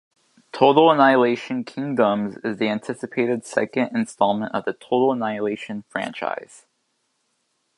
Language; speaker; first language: English; native; English